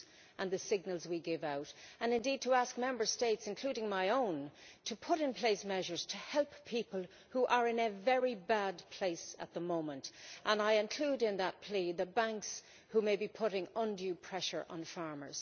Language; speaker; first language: English; native; English